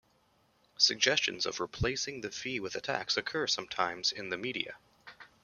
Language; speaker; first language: English; native; English